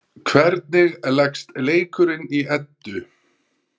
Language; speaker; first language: Icelandic; native; Icelandic